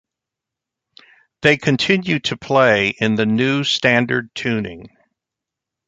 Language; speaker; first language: English; native; English